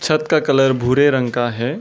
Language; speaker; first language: Hindi; non-native, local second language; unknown